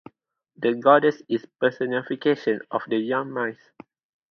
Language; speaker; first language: English; non-native, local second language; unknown